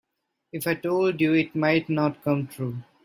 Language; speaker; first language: English; non-native, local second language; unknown